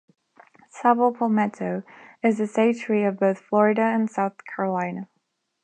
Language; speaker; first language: English; non-native, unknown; Spanish